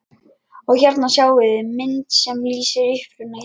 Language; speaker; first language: Icelandic; non-native, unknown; Lithuanian